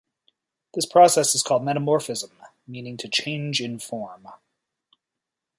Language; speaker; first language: English; native; English